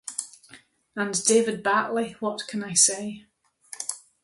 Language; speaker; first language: English; native; English